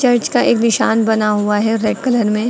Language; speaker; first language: Hindi; native; Hindi